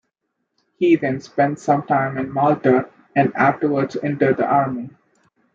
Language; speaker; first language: English; non-native, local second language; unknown